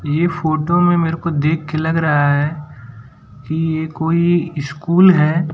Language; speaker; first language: Hindi; non-native, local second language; Gujarati